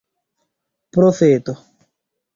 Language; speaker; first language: Esperanto; non-native, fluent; Chinese